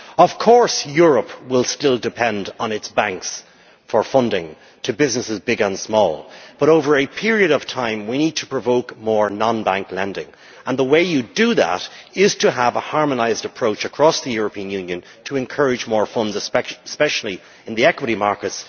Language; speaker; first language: English; native; English